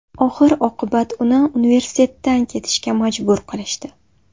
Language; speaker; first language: Uzbek; native; Uzbek